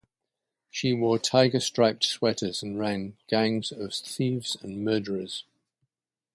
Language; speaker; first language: English; native; English